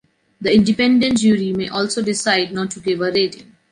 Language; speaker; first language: English; non-native, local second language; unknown